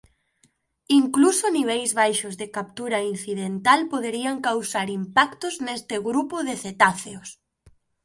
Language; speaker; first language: Galician; native; Galician